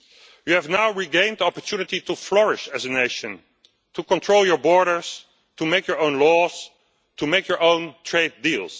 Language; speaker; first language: English; non-native, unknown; Dutch